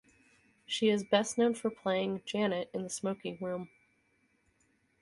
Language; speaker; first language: English; native; English